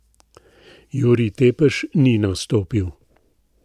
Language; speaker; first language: Slovenian; native; Slovenian